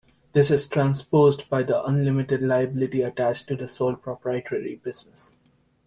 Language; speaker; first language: English; native; English